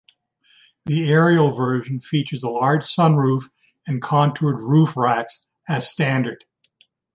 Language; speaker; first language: English; native; English